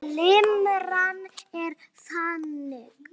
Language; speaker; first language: Icelandic; native; Icelandic